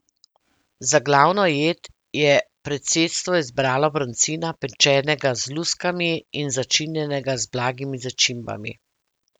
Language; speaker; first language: Slovenian; native; Slovenian